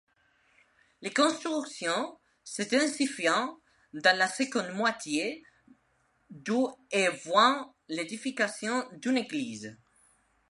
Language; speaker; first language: French; non-native, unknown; Spanish